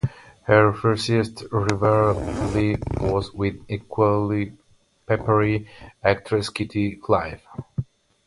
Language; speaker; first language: English; non-native, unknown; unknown